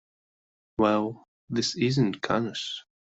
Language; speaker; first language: English; non-native, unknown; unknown